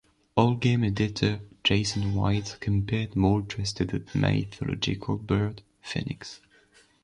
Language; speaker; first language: English; non-native, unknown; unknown